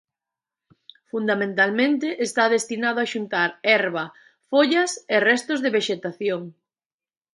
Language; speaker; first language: Galician; native; Galician